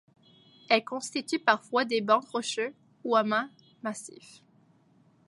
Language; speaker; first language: French; native; French